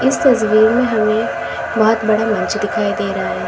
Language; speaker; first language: Hindi; native; Hindi